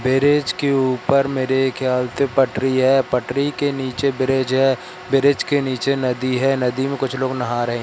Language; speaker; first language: Hindi; native; Hindi